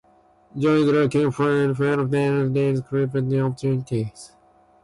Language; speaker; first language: English; non-native, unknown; Japanese